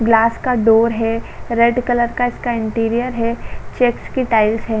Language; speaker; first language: Hindi; native; Hindi